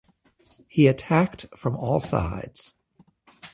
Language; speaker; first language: English; native; English